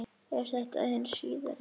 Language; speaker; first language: Icelandic; native; Icelandic